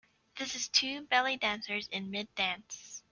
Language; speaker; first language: English; native; English